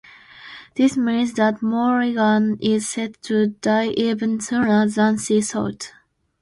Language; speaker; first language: English; non-native, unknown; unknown